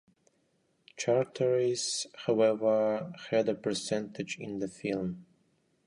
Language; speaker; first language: English; non-native, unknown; Russian